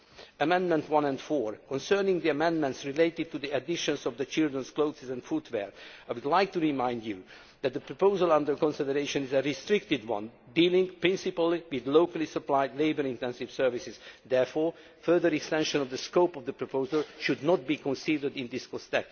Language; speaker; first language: English; non-native, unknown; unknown